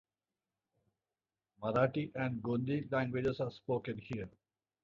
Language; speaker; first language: English; non-native, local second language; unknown